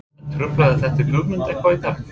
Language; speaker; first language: Icelandic; non-native, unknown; English